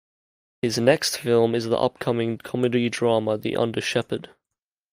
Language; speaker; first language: English; native; English